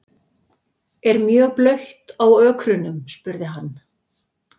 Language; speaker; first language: Icelandic; native; Icelandic